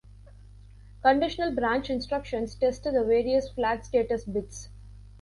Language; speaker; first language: English; non-native, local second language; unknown